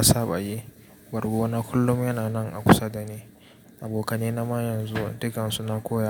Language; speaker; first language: Hausa; native; Hausa